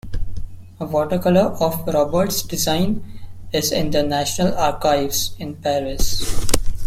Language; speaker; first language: English; non-native, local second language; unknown